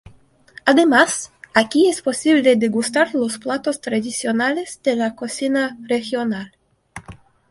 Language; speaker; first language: Spanish; non-native, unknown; Russian